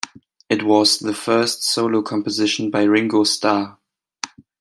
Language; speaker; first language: English; non-native, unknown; German